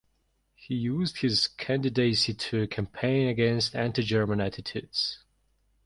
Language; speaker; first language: English; non-native, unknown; Mongolian